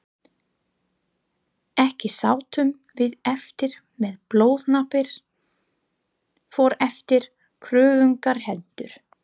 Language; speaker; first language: Icelandic; non-native, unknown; English